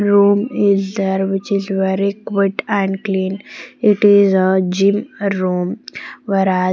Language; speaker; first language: English; non-native, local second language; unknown